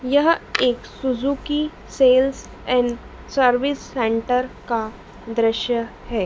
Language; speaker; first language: Hindi; native; Hindi